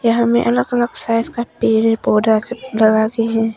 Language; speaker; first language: Hindi; non-native, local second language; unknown